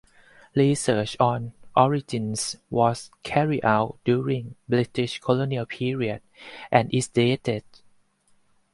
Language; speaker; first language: English; non-native, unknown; Thai